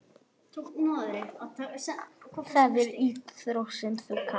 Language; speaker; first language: Icelandic; non-native, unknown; Chinese